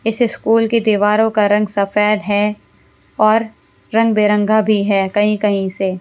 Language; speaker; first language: Hindi; non-native, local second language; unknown